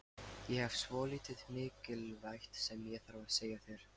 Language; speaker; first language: Icelandic; non-native, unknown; Lithuanian